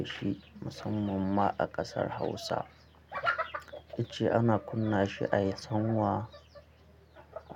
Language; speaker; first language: Hausa; non-native, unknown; Akan